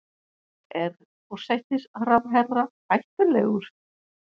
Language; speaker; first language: Icelandic; non-native, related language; Danish